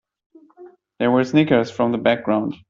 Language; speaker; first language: English; native; English